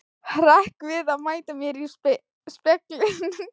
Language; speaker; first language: Icelandic; non-native, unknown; Thai